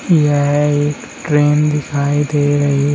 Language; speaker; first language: Hindi; native; Hindi